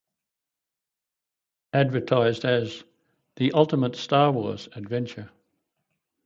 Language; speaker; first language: English; native; English